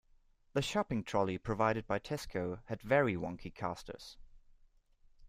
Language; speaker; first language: English; non-native, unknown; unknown